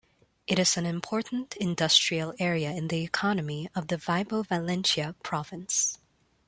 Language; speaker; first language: English; non-native, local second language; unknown